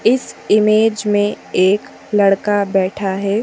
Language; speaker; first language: Hindi; native; Hindi